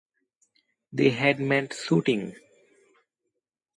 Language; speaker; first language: English; native; English